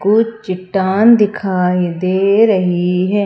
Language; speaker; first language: Hindi; native; Hindi